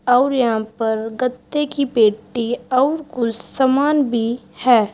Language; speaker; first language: Hindi; native; Hindi